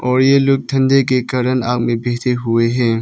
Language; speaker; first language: Hindi; non-native, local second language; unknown